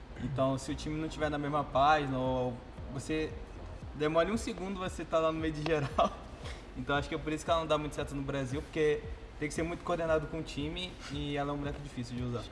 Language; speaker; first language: Portuguese; native; Portuguese